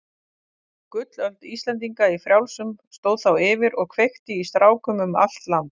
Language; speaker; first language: Icelandic; native; Icelandic